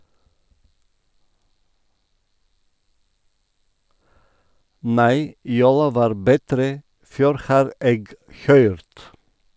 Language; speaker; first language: Norwegian; non-native, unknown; Bulgarian